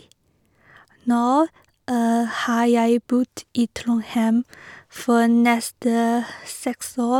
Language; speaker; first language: Norwegian; non-native, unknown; Chinese